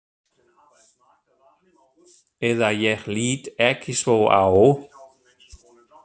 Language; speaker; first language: Icelandic; non-native, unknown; German